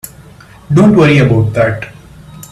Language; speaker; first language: English; non-native, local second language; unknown